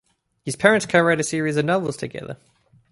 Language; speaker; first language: English; native; English